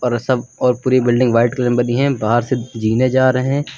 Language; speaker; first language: Hindi; native; Hindi